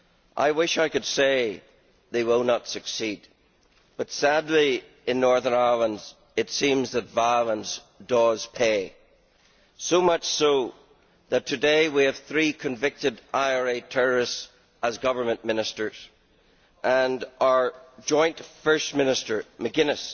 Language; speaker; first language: English; native; English